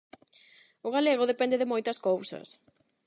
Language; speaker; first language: Galician; non-native, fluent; Spanish